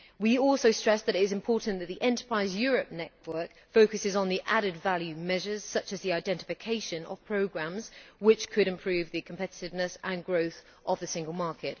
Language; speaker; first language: English; native; English